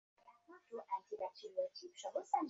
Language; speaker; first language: English; non-native, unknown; Bangla